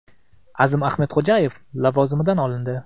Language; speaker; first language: Uzbek; non-native, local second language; Kara-Kalpak